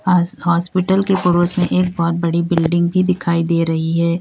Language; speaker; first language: Hindi; native; Hindi